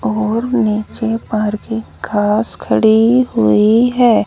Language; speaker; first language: Hindi; native; Hindi